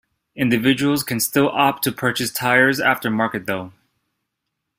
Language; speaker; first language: English; native; English